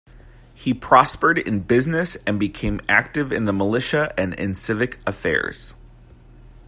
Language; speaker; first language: English; native; English